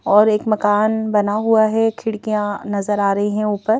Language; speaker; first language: Hindi; native; Hindi